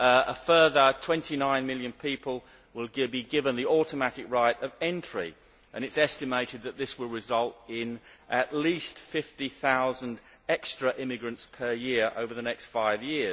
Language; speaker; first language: English; native; English